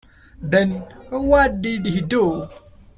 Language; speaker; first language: English; non-native, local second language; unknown